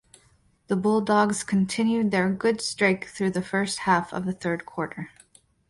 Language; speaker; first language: English; native; English